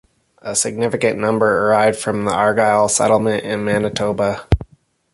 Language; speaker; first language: English; native; English